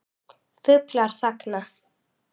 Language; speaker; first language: Icelandic; native; Icelandic